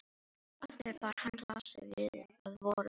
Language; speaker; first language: Icelandic; non-native, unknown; Filipino